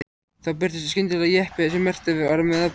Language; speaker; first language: Icelandic; native; Icelandic